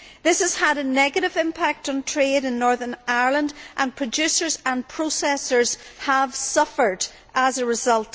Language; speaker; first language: English; native; English